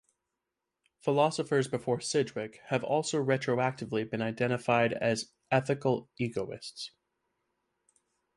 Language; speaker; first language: English; native; English